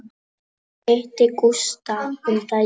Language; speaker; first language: Icelandic; non-native, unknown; Polish